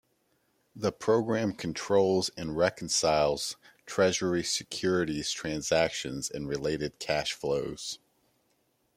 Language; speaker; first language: English; native; English